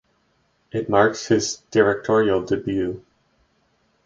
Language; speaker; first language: English; native; English